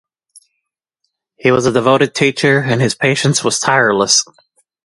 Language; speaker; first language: English; native; English